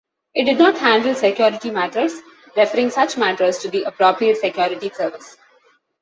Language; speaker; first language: English; non-native, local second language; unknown